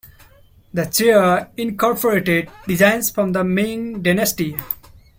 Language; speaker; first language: English; non-native, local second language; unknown